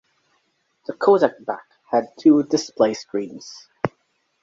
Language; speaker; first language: English; native; English